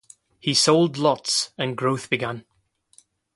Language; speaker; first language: English; non-native, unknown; Kurdish